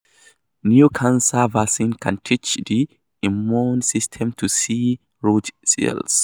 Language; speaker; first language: English; non-native, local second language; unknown